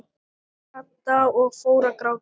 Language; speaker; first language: Icelandic; non-native, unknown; Thai